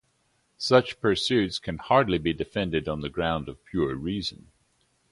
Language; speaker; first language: English; native; English